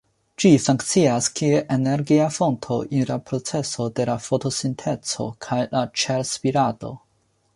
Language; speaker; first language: Esperanto; non-native, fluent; Chinese